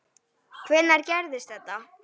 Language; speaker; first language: Icelandic; native; Icelandic